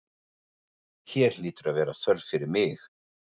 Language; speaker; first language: Icelandic; non-native, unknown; German